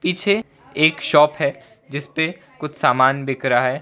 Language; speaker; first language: Hindi; non-native, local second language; Gujarati